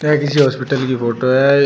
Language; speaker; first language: Hindi; native; Hindi